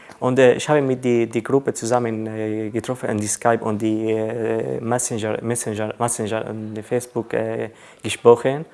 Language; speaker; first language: German; non-native, learner; Arabic